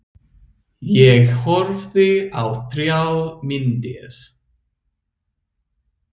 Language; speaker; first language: Icelandic; non-native, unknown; English